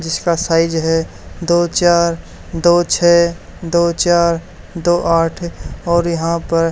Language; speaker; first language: Hindi; native; Hindi